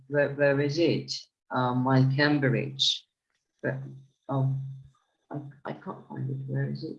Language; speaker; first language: English; non-native, fluent; Turkish